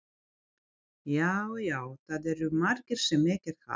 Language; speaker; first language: Icelandic; non-native, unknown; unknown